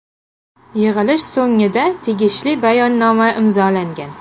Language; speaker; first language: Uzbek; native; Uzbek